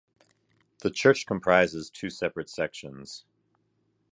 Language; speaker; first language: English; native; English